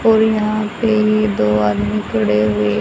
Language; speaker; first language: Hindi; native; Hindi